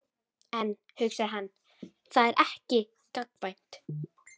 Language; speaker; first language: Icelandic; native; Icelandic